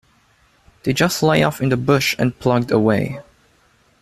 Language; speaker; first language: English; non-native, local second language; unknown